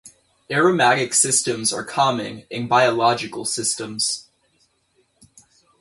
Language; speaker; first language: English; native; English